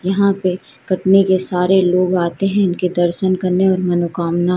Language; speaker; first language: Hindi; native; Hindi